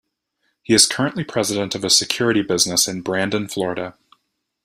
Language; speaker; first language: English; native; English